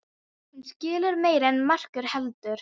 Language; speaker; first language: Icelandic; non-native, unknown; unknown